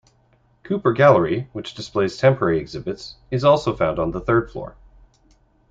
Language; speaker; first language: English; native; English